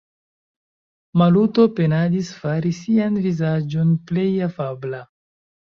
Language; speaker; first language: Esperanto; non-native, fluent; Chinese